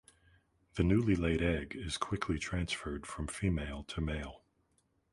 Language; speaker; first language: English; native; English